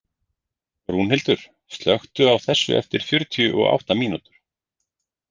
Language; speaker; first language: Icelandic; native; Icelandic